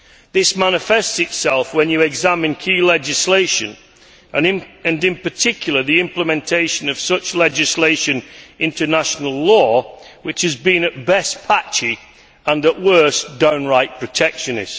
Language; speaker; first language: English; native; English